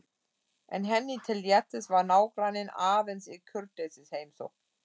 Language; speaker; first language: Icelandic; non-native, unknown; German